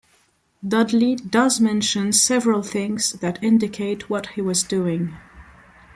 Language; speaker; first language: English; non-native, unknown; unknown